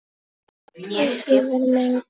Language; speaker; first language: Icelandic; non-native, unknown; Polish